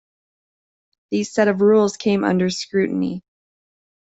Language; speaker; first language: English; native; English